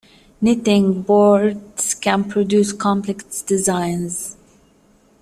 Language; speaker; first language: English; native; English